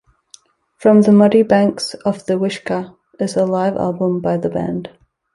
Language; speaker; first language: English; native; English